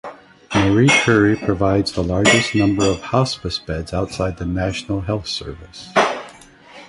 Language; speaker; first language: English; native; English